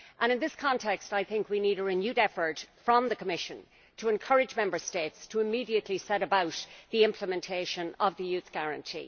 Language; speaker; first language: English; native; English